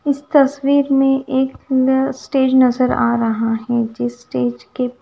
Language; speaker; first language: Hindi; non-native, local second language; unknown